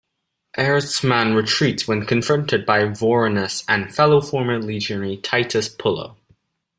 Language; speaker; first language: English; native; English